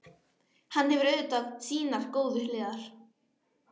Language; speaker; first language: Icelandic; native; Icelandic